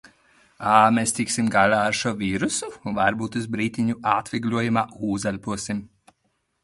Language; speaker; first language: Latvian; non-native, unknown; Lithuanian